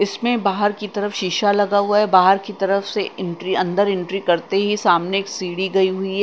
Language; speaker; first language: Hindi; non-native, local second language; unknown